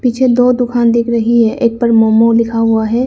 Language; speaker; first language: Hindi; non-native, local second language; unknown